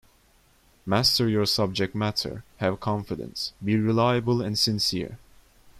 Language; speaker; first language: English; non-native, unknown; Turkish